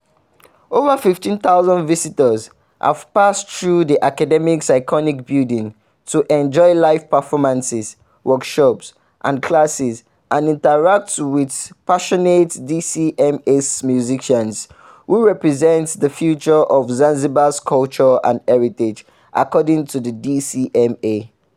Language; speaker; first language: English; non-native, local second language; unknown